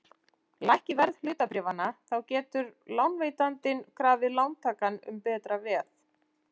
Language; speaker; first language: Icelandic; native; Icelandic